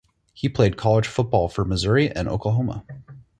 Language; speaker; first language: English; native; English